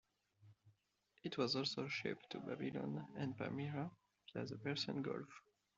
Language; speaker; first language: English; non-native, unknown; French